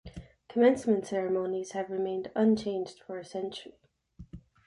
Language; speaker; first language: English; native; English